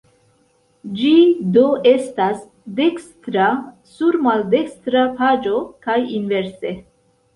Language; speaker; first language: Esperanto; non-native, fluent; Central Kurdish